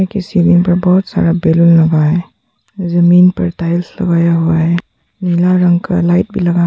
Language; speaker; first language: Hindi; non-native, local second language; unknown